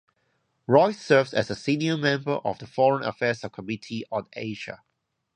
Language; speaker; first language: English; non-native, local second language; Cantonese